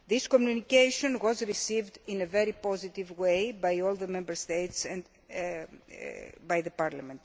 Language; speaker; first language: English; non-native, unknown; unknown